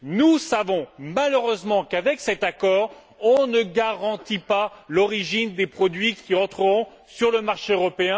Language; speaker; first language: French; native; French